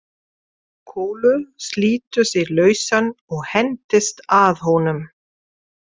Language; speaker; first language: Icelandic; non-native, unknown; German